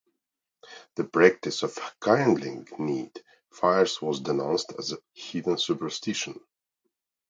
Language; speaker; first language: English; non-native, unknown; Russian